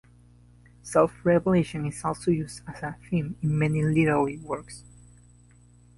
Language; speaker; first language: English; non-native, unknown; Spanish